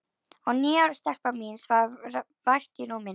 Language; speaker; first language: Icelandic; native; Icelandic